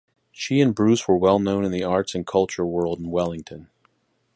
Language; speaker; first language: English; native; English